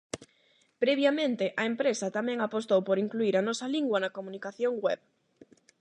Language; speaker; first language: Galician; non-native, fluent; Spanish